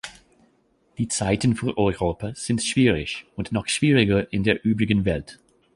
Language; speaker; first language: German; non-native, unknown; English